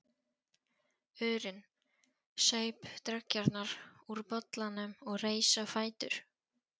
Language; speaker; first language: Icelandic; non-native, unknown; Polish